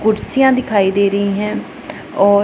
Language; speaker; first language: Hindi; non-native, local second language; Punjabi